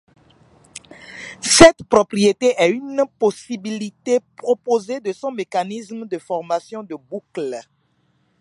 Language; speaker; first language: French; non-native, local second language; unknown